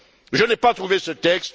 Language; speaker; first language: French; native; French